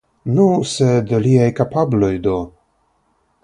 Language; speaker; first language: Esperanto; non-native, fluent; Russian